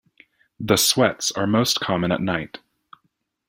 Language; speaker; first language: English; native; English